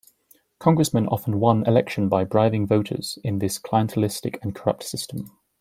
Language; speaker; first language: English; native; English